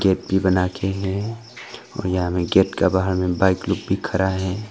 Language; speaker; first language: Hindi; non-native, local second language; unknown